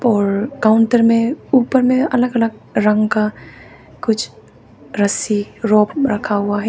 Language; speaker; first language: Hindi; non-native, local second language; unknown